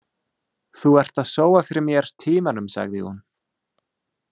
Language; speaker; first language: Icelandic; non-native, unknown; English